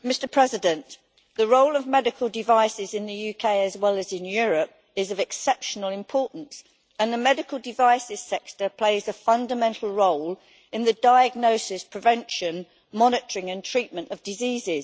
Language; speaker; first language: English; native; English